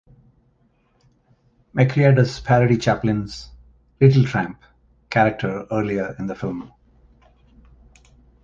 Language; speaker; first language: English; native; English